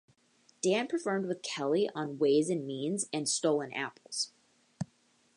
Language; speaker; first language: English; native; English